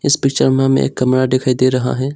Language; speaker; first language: Hindi; non-native, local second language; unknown